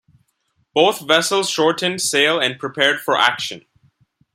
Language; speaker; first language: English; non-native, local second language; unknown